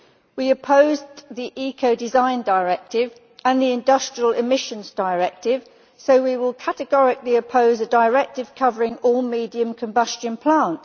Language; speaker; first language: English; native; English